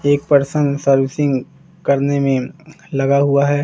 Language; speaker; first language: Hindi; native; Hindi